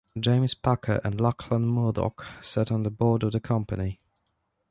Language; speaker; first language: English; non-native, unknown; Polish